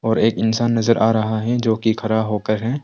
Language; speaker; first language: Hindi; non-native, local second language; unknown